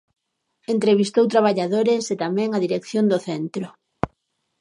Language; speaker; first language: Galician; native; Galician